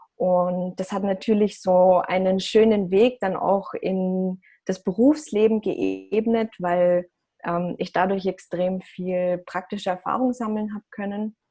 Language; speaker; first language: German; early bilingual, other home language; Russian